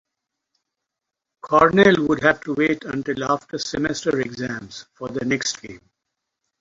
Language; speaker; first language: English; non-native, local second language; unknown